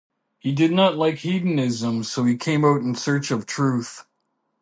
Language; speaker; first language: English; native; English